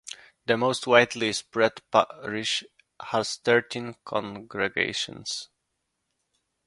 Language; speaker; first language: English; non-native, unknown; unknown